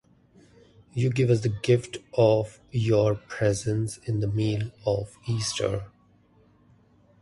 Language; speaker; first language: English; non-native, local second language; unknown